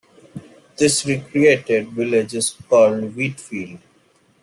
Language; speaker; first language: English; non-native, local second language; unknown